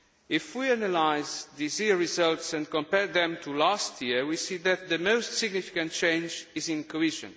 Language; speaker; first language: English; non-native, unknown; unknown